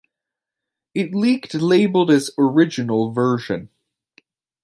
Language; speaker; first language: English; native; English